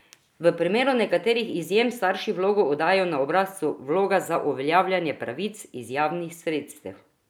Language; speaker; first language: Slovenian; non-native, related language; Croatian